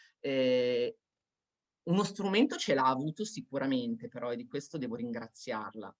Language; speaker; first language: Italian; native; Italian